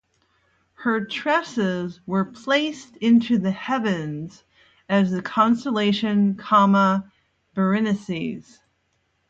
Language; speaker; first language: English; native; English